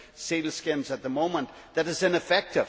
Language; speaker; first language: English; native; English